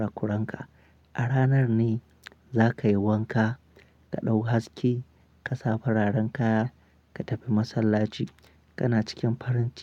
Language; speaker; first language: Hausa; non-native, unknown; Akan